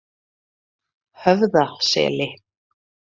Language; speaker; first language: Icelandic; native; Icelandic